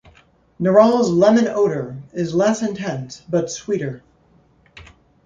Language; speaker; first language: English; native; English